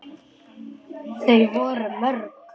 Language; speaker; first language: Icelandic; non-native, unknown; Polish